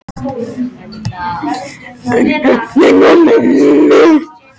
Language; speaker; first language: Icelandic; non-native, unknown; French